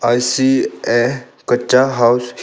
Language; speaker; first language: English; non-native, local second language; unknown